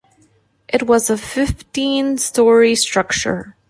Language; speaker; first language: English; non-native, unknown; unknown